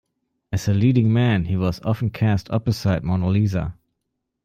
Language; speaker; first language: English; non-native, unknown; German